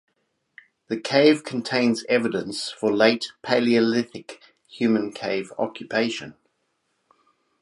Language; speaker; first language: English; native; English